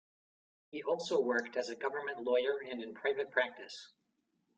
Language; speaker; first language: English; native; English